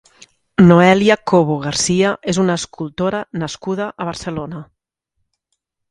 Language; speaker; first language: Catalan; native; Catalan